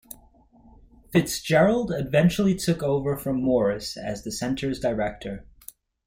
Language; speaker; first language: English; native; English